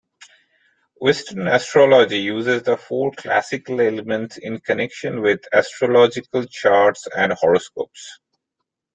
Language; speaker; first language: English; non-native, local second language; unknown